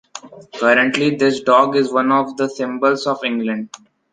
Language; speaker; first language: English; non-native, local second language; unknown